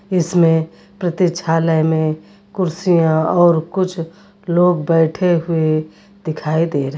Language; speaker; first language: Hindi; native; Hindi